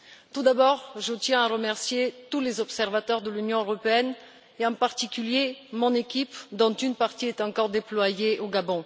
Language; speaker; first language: French; non-native, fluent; Bulgarian